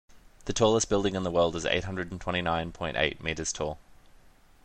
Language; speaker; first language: English; native; English